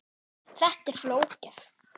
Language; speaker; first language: Icelandic; non-native, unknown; German